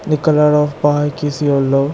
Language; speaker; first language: English; non-native, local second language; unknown